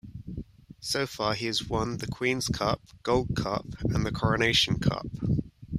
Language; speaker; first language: English; native; English